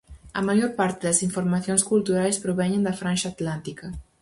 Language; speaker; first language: Galician; native; Galician